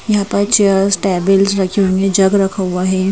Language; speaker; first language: Hindi; native; Hindi